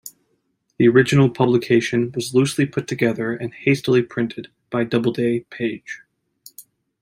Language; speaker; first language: English; native; English